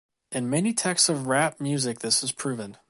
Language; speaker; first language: English; native; English